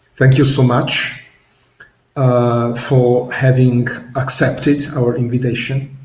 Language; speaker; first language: English; non-native, fluent; Italian